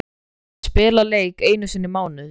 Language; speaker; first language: Icelandic; native; Icelandic